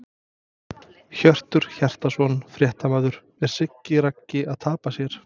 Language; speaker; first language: Icelandic; non-native, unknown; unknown